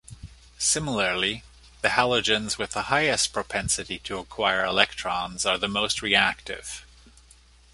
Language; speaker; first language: English; native; English